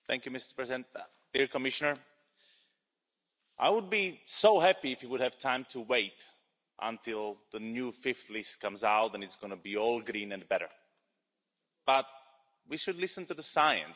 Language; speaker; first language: English; non-native, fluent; Slovak